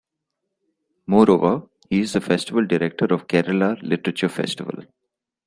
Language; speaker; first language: English; non-native, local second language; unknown